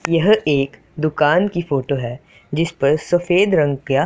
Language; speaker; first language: Hindi; non-native, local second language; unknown